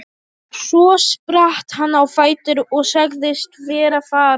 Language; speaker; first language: Icelandic; non-native, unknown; Polish